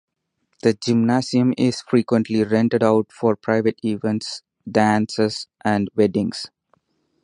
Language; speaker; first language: English; non-native, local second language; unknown